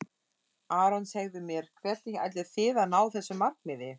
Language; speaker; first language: Icelandic; non-native, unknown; German